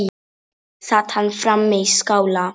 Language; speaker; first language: Icelandic; non-native, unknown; Polish